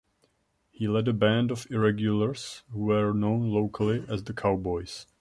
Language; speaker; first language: English; non-native, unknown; Czech